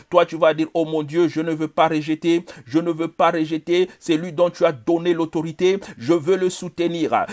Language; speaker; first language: French; non-native, local second language; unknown